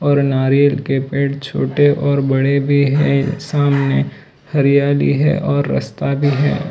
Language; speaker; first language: Hindi; non-native, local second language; Gujarati